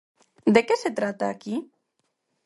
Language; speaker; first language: Galician; non-native, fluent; Spanish